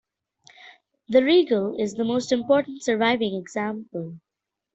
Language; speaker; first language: English; non-native, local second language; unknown